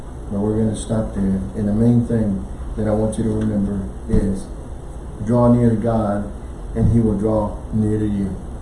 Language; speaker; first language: English; native; English